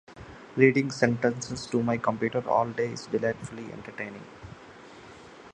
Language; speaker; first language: English; non-native, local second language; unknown